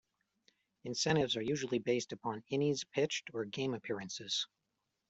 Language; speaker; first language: English; native; English